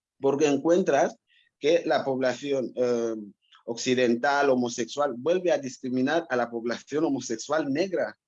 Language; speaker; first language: Spanish; non-native, local second language; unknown